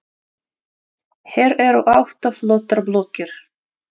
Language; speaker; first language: Icelandic; non-native, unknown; Russian